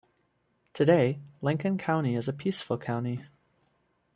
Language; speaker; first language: English; native; English